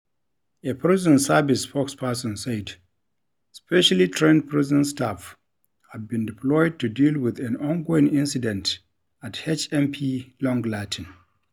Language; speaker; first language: English; non-native, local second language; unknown